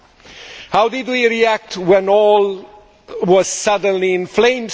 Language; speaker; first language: English; non-native, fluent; Romanian